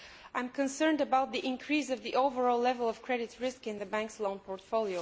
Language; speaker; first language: English; non-native, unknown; Bulgarian